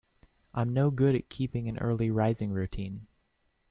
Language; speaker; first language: English; native; English